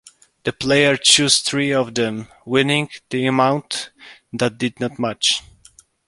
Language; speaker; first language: English; non-native, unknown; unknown